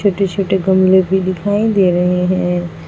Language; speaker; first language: Hindi; native; Hindi